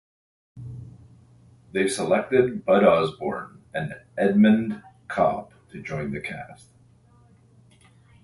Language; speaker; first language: English; native; English